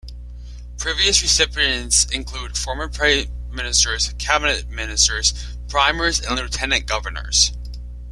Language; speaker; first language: English; native; English